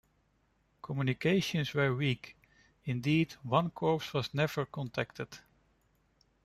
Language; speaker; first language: English; non-native, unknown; Dutch